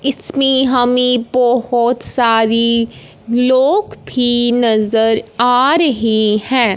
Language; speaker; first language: Hindi; non-native, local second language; Punjabi